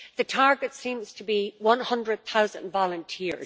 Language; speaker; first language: English; native; English